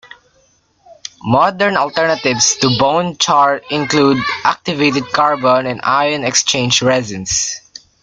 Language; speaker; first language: English; non-native, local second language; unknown